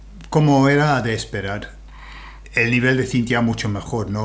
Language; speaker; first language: Spanish; non-native, fluent; English